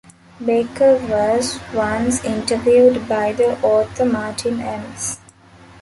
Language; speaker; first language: English; non-native, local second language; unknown